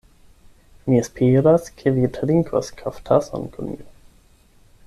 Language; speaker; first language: Esperanto; non-native, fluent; German